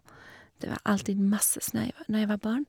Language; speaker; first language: Norwegian; non-native, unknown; English